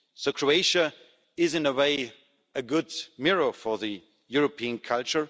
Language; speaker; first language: English; non-native, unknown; German